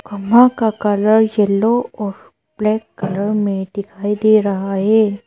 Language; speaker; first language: Hindi; non-native, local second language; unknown